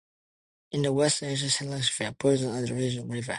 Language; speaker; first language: English; non-native, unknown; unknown